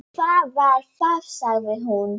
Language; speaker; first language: Icelandic; non-native, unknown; Polish